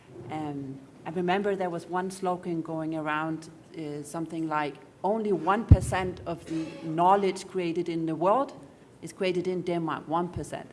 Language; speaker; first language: English; non-native, fluent; Danish